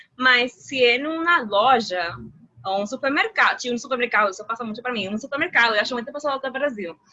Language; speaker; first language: Portuguese; non-native, related language; Spanish